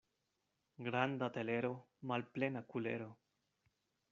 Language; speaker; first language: Esperanto; non-native, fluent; Spanish